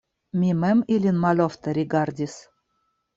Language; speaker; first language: Esperanto; non-native, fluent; Russian